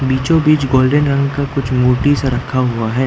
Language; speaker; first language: Hindi; non-native, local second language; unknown